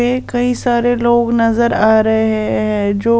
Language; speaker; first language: Hindi; non-native, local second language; Punjabi